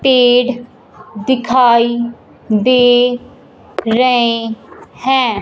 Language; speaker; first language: Hindi; non-native, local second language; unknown